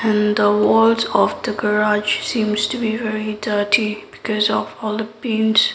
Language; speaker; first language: English; non-native, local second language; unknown